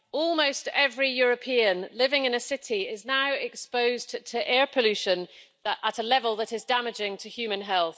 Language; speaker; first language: English; native; English